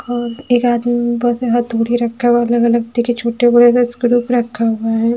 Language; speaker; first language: Hindi; non-native, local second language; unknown